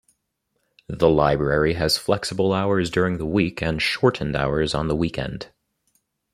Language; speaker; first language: English; native; English